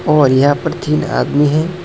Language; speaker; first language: Hindi; non-native, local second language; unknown